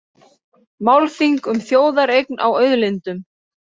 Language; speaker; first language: Icelandic; native; Icelandic